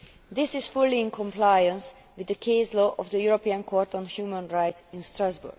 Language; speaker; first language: English; non-native, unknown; Hungarian